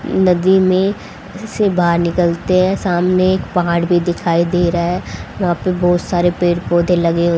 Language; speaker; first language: Hindi; native; Hindi